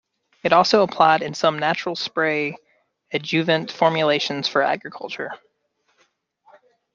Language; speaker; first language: English; native; English